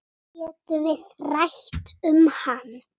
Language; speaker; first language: Icelandic; native; Icelandic